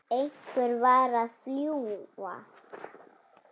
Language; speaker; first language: Icelandic; native; Icelandic